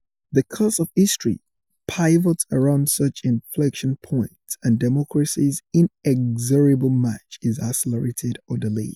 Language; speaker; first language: English; non-native, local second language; Yoruba